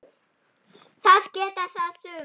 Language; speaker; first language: Icelandic; non-native, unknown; German